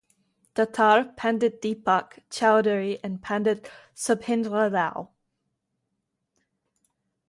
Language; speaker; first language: English; native; English